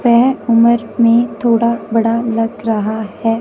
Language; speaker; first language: Hindi; non-native, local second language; Punjabi